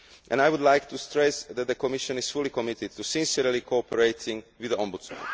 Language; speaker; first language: English; non-native, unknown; Spanish